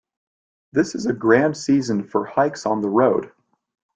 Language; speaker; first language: English; native; English